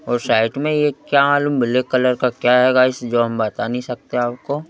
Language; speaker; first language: Hindi; native; Hindi